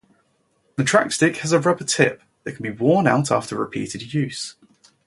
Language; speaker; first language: English; native; English